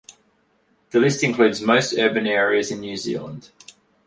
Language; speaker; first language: English; native; English